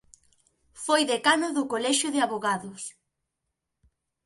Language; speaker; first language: Galician; native; Galician